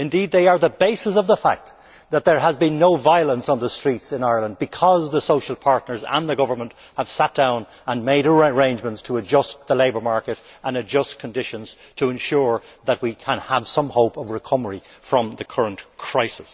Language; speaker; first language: English; native; English